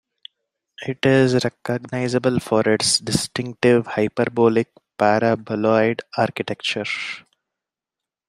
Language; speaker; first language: English; non-native, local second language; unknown